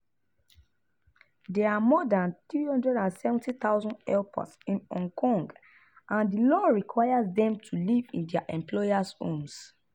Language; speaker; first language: English; non-native, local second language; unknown